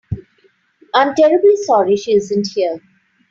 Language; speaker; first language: English; non-native, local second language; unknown